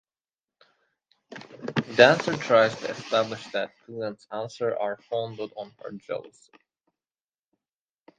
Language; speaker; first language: English; native; English